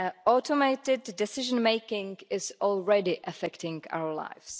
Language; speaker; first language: English; non-native, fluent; Czech